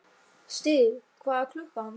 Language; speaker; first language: Icelandic; non-native, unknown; German